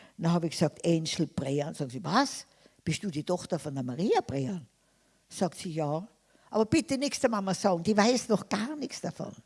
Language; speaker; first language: German; non-native, fluent; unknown